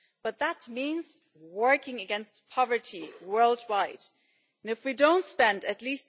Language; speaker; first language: English; non-native, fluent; German